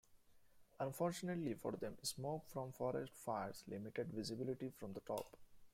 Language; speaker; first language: English; non-native, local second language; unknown